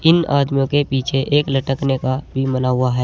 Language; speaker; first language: Hindi; native; Hindi